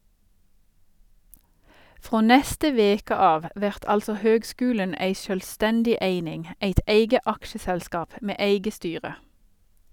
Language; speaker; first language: Norwegian; native; Norwegian